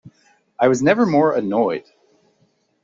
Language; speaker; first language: English; native; English